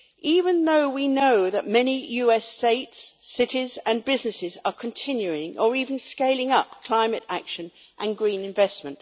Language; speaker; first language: English; native; English